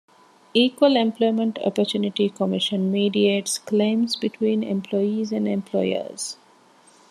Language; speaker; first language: English; non-native, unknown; Divehi